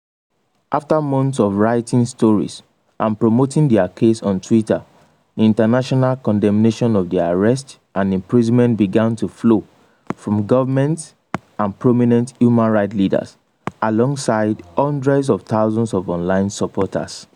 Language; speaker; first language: English; non-native, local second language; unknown